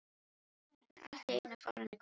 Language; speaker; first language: Icelandic; non-native, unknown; Filipino